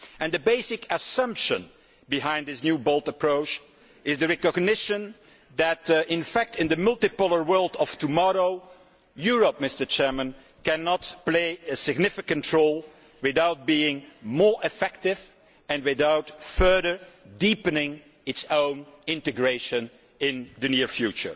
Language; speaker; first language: English; non-native, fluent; Dutch